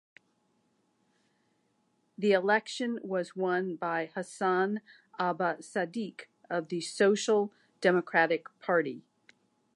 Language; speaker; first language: English; native; English